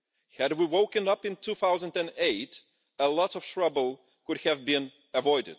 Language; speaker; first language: English; non-native, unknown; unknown